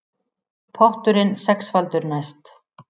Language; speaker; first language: Icelandic; native; Icelandic